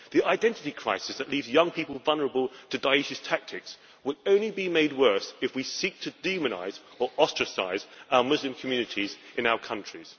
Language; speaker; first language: English; native; English